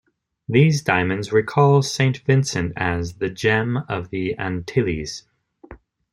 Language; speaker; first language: English; native; English